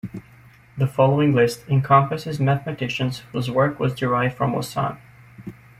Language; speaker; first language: English; native; English